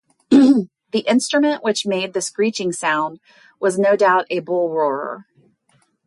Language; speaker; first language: English; native; English